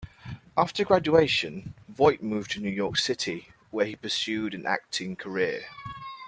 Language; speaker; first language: English; native; English